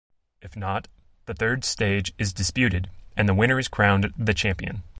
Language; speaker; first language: English; native; English